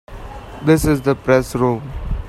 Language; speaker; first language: English; non-native, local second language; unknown